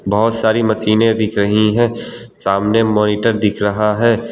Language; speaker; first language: Hindi; non-native, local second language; Gujarati